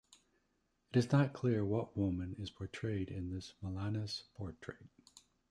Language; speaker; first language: English; native; English